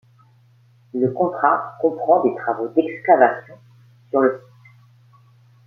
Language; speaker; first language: French; native; French